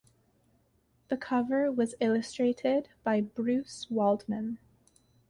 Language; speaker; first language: English; native; English